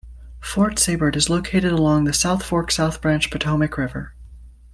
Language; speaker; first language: English; native; English